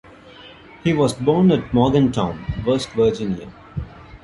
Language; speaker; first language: English; non-native, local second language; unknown